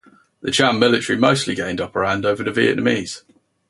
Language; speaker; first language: English; native; English